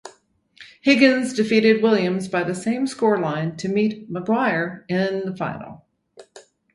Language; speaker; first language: English; native; English